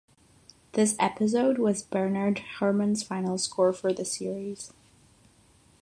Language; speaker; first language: English; non-native, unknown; Catalan